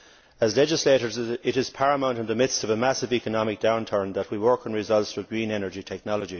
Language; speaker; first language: English; native; English